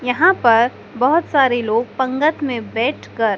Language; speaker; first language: Hindi; native; Hindi